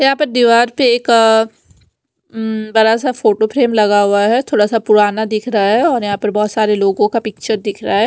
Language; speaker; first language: Hindi; non-native, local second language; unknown